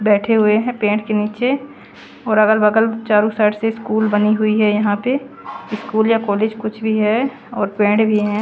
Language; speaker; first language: Hindi; native; Hindi